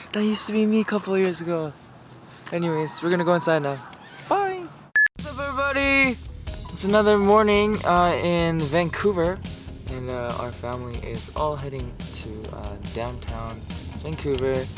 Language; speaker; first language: English; early bilingual, other home language; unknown